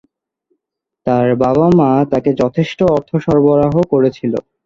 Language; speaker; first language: Bangla; non-native, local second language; Chittagonian